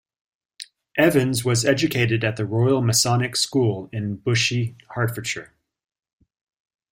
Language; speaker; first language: English; native; English